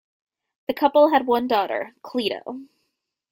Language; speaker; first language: English; native; English